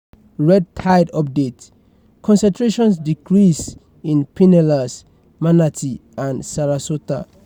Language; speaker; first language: English; non-native, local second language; Yoruba